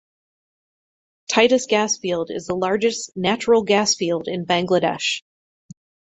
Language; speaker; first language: English; native; English